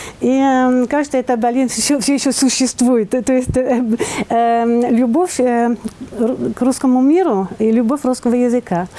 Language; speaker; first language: Russian; non-native, fluent; French